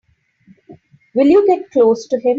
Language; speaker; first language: English; non-native, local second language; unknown